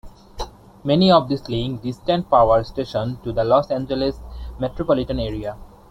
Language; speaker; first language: English; non-native, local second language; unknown